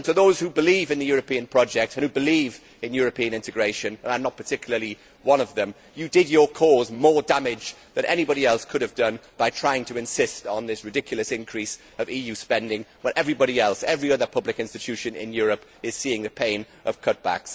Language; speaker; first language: English; native; English